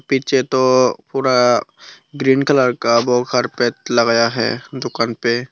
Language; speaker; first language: Hindi; non-native, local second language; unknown